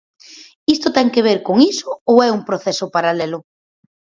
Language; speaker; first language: Galician; native; Galician